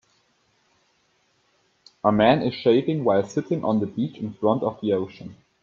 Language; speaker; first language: English; native; English